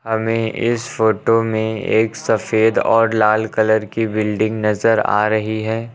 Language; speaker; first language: Hindi; native; Hindi